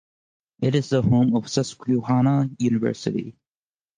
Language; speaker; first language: English; native; English